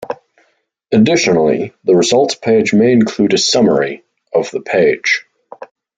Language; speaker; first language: English; native; English